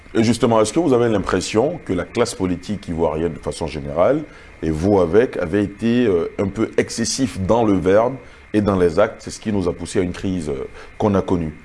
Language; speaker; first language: French; non-native, local second language; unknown